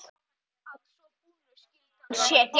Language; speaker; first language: Icelandic; native; Icelandic